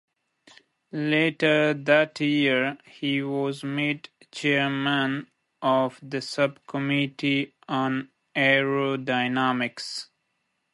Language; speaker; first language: English; native; English